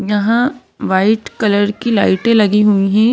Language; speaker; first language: Hindi; native; Hindi